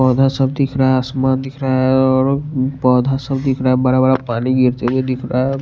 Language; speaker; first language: Hindi; non-native, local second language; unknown